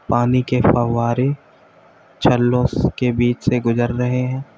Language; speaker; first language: Hindi; native; Hindi